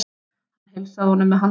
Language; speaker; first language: Icelandic; native; Icelandic